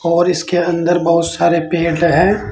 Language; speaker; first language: Hindi; native; Hindi